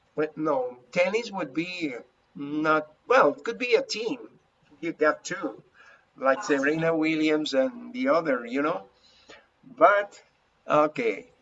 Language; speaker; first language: English; non-native, fluent; Spanish